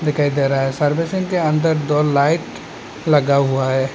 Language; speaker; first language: Hindi; non-native, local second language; Bangla